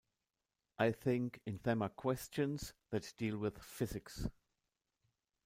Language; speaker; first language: English; non-native, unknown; German